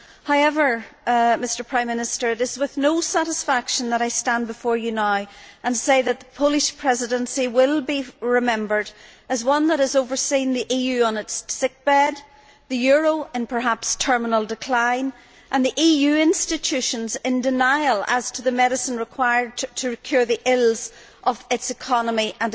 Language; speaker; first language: English; native; English